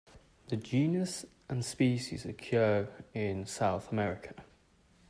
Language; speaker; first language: English; native; English